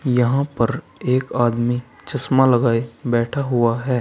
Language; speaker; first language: Hindi; native; Hindi